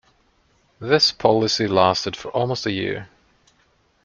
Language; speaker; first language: English; non-native, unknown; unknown